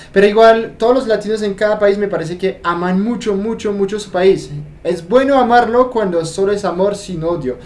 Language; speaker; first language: Spanish; non-native, fluent; French